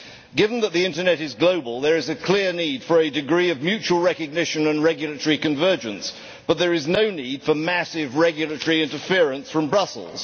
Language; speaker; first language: English; native; English